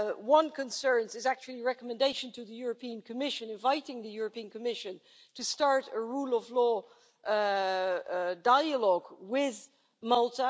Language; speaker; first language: English; non-native, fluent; Dutch